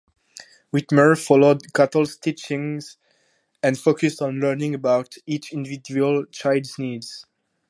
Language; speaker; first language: English; non-native, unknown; French